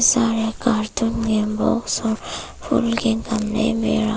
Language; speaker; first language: Hindi; early bilingual, other home language; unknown